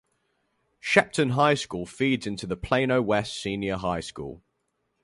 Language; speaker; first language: English; native; English